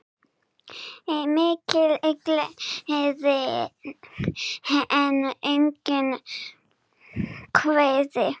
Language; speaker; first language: Icelandic; non-native, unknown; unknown